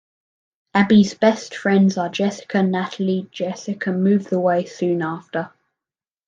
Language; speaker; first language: English; native; English